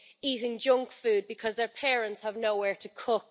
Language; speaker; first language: English; native; English